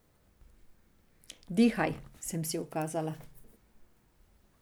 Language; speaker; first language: Slovenian; non-native, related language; Serbian